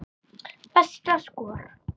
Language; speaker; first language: Icelandic; native; Icelandic